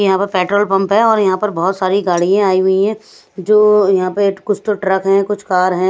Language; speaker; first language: Hindi; non-native, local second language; Punjabi